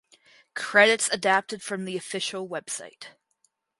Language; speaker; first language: English; native; English